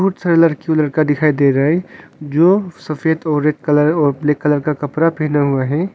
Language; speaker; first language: Hindi; non-native, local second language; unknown